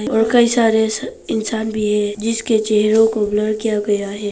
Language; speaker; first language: Hindi; non-native, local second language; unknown